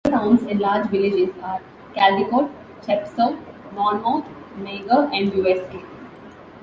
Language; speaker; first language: English; non-native, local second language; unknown